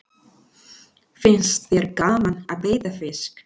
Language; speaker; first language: Icelandic; non-native, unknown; Spanish